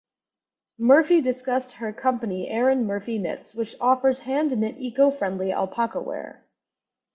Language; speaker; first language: English; native; English